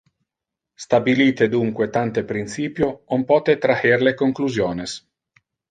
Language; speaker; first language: Interlingua; non-native, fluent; Italian